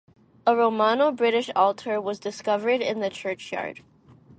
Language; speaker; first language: English; non-native, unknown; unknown